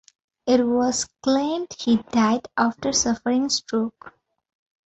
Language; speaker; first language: English; non-native, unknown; Bangla